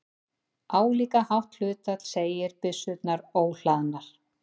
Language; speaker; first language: Icelandic; native; Icelandic